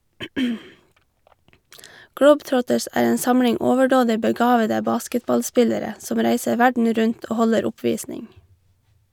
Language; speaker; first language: Norwegian; native; Norwegian